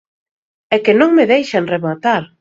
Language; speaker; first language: Galician; native; Galician